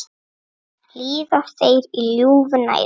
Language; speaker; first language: Icelandic; native; Icelandic